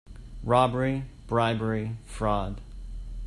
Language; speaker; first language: English; native; English